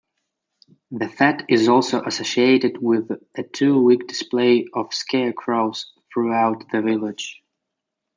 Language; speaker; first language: English; native; English